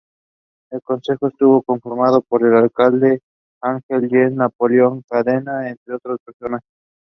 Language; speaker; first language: English; non-native, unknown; Spanish